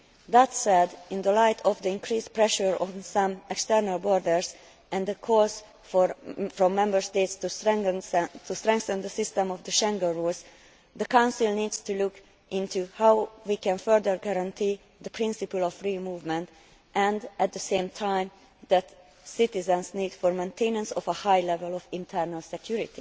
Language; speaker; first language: English; non-native, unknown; Hungarian